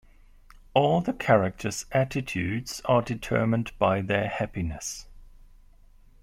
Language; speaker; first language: English; non-native, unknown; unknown